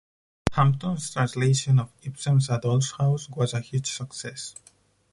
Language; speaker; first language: English; non-native, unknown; Spanish